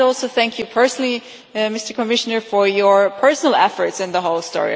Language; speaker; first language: English; non-native, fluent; German